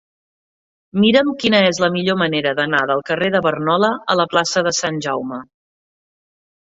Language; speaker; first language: Catalan; native; Catalan